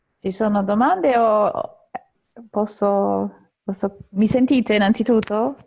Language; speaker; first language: Italian; non-native, fluent; English